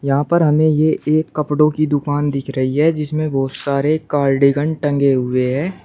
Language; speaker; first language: Hindi; native; Hindi